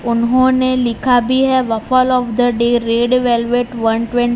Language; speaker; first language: Hindi; non-native, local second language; Gujarati